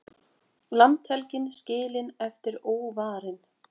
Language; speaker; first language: Icelandic; native; Icelandic